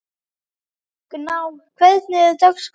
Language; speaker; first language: Icelandic; native; Icelandic